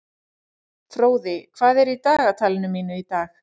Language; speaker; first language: Icelandic; native; Icelandic